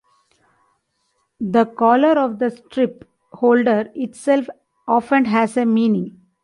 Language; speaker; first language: English; non-native, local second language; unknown